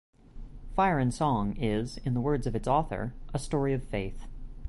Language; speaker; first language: English; native; English